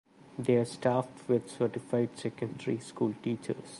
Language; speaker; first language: English; non-native, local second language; Malayalam